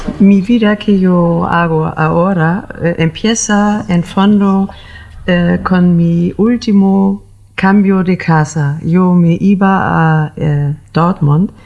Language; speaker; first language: Spanish; non-native, fluent; German